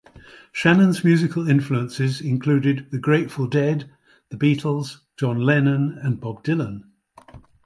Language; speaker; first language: English; native; English